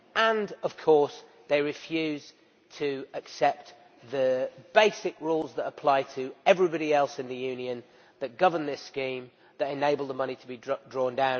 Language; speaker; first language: English; native; English